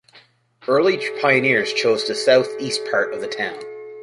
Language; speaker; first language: English; native; English